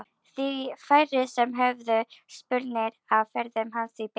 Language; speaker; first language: Icelandic; native; Icelandic